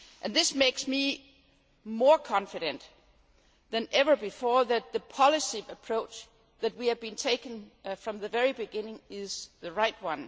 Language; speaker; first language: English; non-native, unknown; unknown